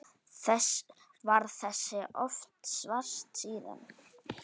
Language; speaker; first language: Icelandic; native; Icelandic